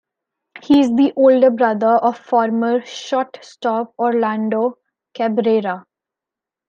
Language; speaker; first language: English; non-native, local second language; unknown